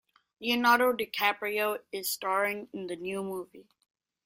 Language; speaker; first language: English; native; English